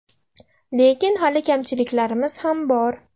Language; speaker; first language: Uzbek; non-native, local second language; Russian